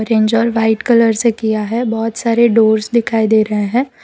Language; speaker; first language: Hindi; non-native, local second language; Gujarati